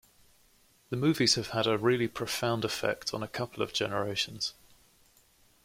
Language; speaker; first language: English; native; English